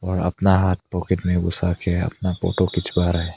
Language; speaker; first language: Hindi; early bilingual, other home language; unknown